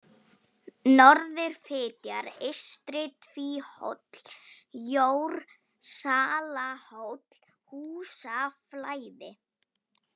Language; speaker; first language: Icelandic; non-native, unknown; Polish